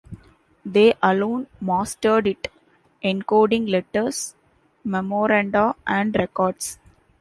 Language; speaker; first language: English; non-native, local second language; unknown